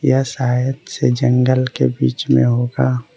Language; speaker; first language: Hindi; early bilingual, other home language; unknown